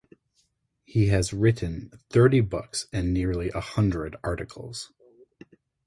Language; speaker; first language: English; native; English